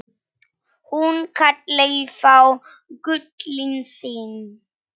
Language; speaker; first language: Icelandic; non-native, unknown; Polish